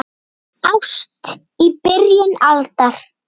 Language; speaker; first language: Icelandic; native; Icelandic